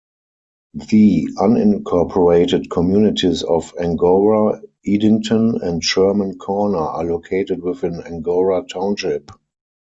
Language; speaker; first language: English; non-native, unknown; German